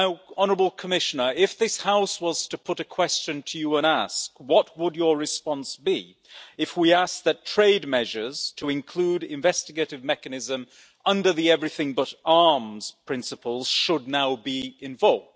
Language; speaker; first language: English; native; English